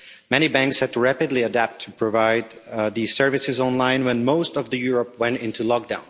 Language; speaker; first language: English; non-native, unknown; Czech